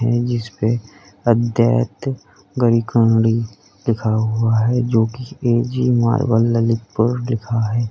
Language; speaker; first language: Hindi; native; Hindi